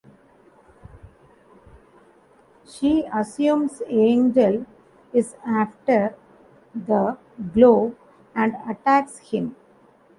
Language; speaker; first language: English; non-native, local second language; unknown